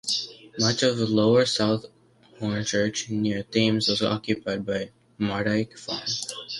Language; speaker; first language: English; native; English